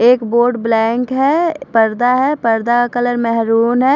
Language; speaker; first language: Hindi; non-native, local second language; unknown